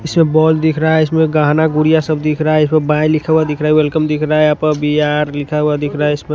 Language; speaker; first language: Hindi; non-native, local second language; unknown